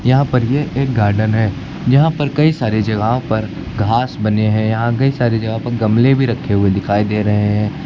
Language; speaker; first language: Hindi; native; Hindi